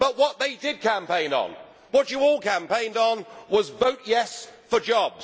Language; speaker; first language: English; native; English